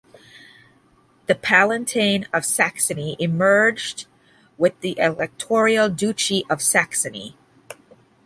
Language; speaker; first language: English; native; English